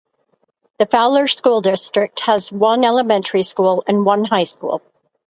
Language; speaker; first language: English; native; English